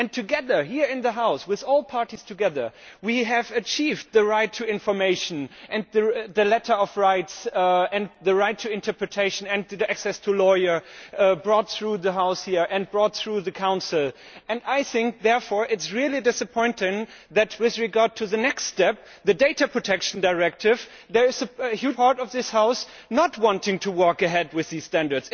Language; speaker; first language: English; non-native, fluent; German